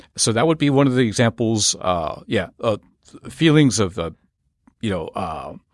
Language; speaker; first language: English; native; English